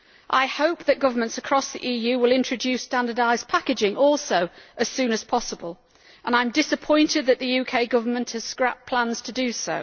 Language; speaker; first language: English; native; English